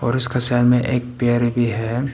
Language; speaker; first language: Hindi; non-native, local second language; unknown